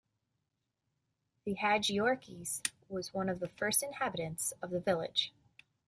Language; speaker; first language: English; native; English